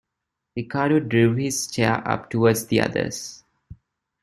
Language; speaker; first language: English; non-native, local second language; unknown